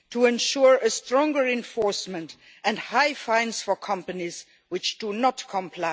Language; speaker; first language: English; non-native, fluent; Luxembourgish